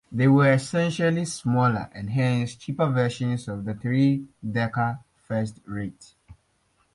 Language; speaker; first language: English; native; English